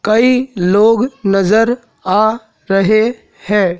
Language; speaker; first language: Hindi; native; Hindi